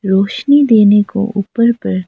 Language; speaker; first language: Hindi; non-native, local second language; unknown